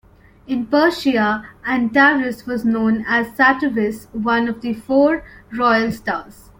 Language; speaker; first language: English; non-native, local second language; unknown